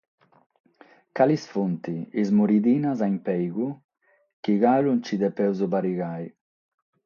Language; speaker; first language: Sardinian; non-native, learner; Catalan